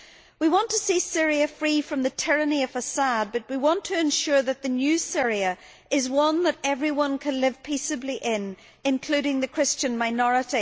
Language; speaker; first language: English; native; English